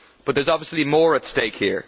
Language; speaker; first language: English; native; English